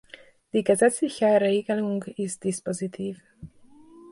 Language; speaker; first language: German; non-native, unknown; Hungarian